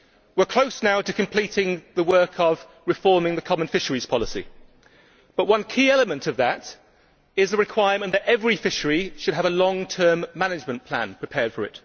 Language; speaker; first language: English; native; English